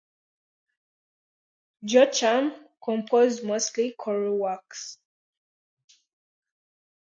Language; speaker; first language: English; non-native, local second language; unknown